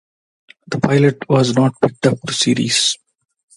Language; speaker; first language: English; non-native, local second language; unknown